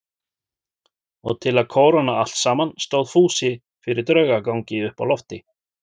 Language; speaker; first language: Icelandic; native; Icelandic